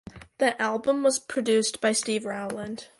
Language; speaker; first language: English; native; English